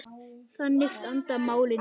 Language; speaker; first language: Icelandic; native; Icelandic